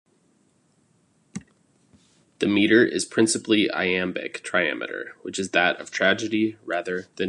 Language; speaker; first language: English; native; English